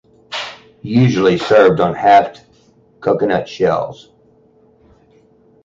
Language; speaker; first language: English; native; English